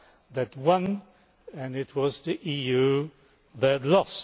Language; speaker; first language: English; non-native, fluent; Polish